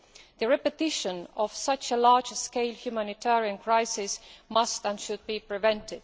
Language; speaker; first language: English; non-native, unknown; Estonian